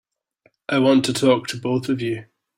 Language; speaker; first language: English; native; English